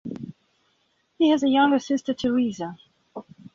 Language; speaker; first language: English; non-native, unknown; Belarusian